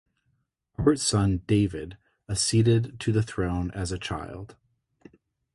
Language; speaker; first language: English; native; English